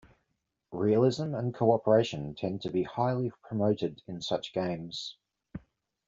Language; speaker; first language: English; native; English